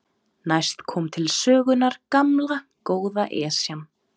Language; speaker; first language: Icelandic; non-native, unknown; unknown